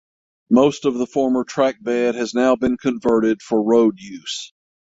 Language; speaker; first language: English; native; English